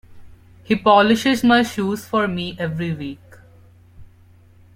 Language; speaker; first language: English; non-native, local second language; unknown